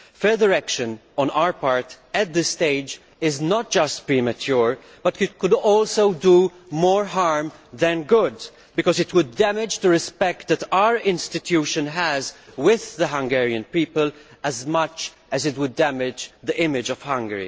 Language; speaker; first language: English; non-native, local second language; Maltese